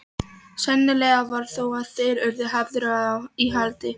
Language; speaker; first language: Icelandic; non-native, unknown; Polish